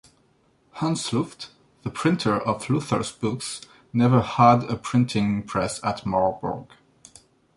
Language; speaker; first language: English; non-native, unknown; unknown